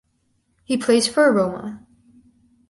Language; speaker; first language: English; native; English